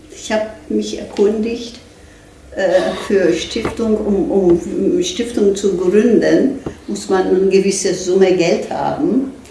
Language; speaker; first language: German; non-native, fluent; Turkish